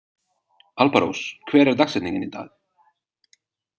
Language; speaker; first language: Icelandic; non-native, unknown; Hungarian